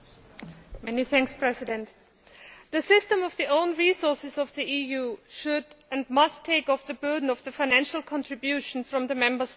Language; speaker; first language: English; non-native, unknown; Greek